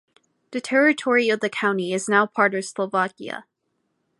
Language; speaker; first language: English; native; English